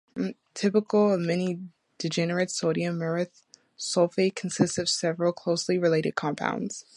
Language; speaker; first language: English; native; English